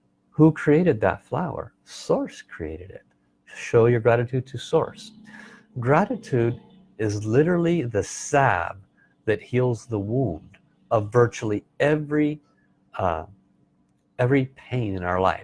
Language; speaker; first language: English; native; English